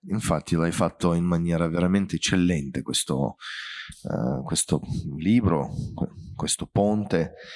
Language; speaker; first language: Italian; non-native, fluent; Romanian